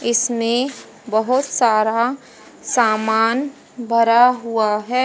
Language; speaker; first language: Hindi; native; Hindi